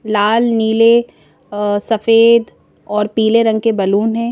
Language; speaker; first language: Hindi; native; Hindi